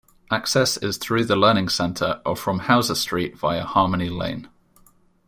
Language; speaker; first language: English; native; English